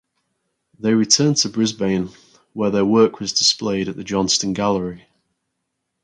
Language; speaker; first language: English; native; English